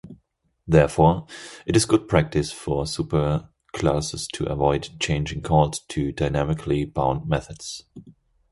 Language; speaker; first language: English; non-native, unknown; German